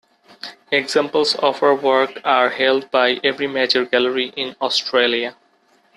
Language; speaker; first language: English; non-native, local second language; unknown